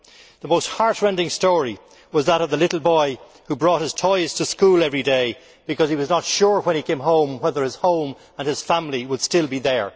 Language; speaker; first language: English; native; English